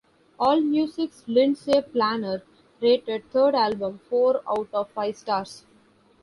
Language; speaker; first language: English; non-native, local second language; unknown